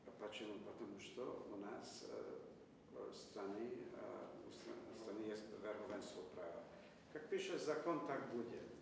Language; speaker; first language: Russian; non-native, fluent; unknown